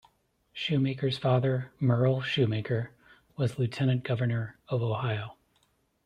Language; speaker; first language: English; native; English